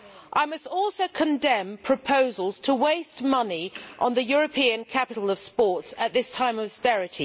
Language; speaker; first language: English; native; English